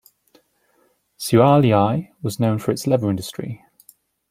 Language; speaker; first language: English; native; English